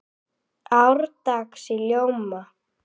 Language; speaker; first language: Icelandic; native; Icelandic